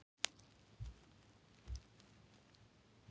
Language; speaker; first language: Icelandic; native; Icelandic